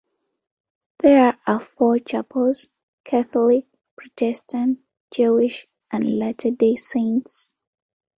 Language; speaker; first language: English; non-native, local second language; Ganda